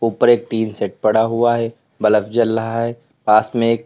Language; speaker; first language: Hindi; native; Hindi